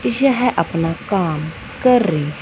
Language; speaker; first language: Hindi; non-native, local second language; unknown